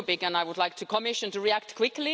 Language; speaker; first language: English; non-native, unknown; Finnish